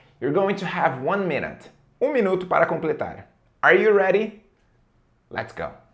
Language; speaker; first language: English; non-native, fluent; Portuguese